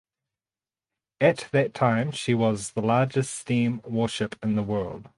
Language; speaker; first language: English; native; English